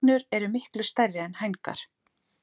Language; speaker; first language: Icelandic; native; Icelandic